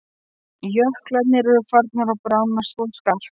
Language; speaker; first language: Icelandic; non-native, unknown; Polish